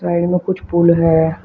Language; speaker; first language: Hindi; native; Hindi